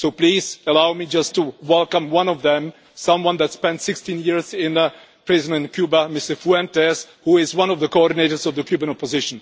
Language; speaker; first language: English; non-native, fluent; Czech